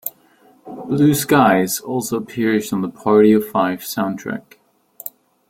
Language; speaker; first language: English; non-native, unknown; German